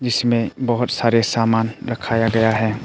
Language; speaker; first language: Hindi; non-native, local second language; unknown